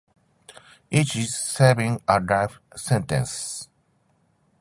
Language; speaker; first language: English; non-native, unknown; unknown